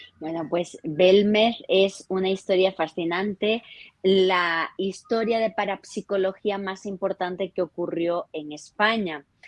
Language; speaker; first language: Spanish; native; Spanish